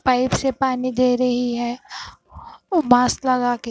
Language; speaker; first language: Hindi; non-native, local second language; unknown